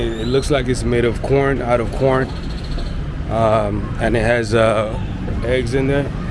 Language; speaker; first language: English; native; English